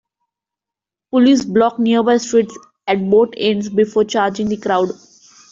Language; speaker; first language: English; non-native, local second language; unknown